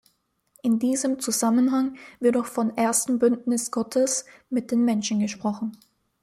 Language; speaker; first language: German; native; German